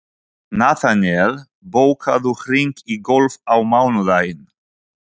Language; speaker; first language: Icelandic; non-native, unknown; Polish